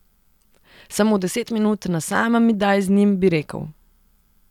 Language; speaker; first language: Slovenian; non-native, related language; Serbian